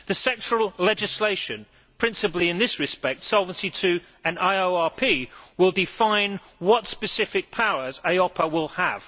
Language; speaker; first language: English; native; English